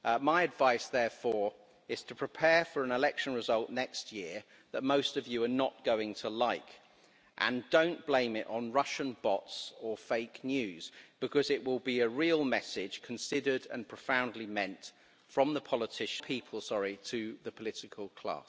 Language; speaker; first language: English; native; English